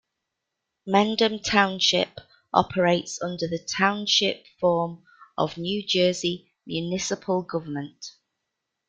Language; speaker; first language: English; native; English